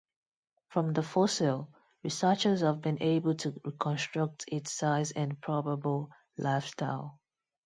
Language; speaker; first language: English; non-native, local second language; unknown